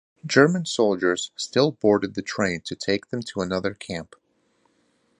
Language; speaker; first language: English; native; English